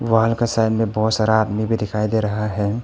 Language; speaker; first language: Hindi; non-native, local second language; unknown